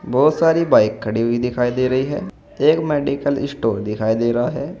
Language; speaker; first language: Hindi; native; Hindi